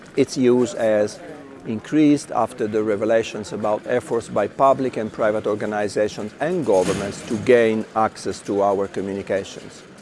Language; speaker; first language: English; non-native, fluent; Italian